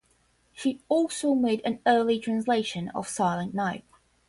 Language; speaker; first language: English; non-native, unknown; Portuguese